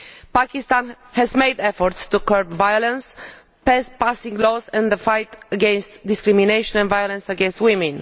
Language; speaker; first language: English; non-native, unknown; Romanian